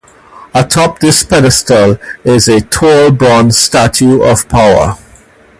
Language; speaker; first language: English; native; English